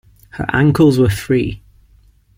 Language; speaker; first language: English; non-native, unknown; Ligurian